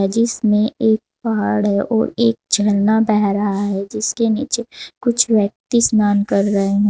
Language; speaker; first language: Hindi; native; Hindi